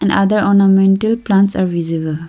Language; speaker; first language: English; non-native, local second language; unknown